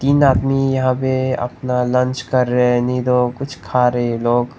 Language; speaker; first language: Hindi; non-native, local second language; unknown